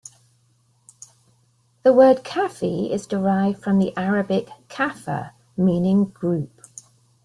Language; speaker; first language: English; native; English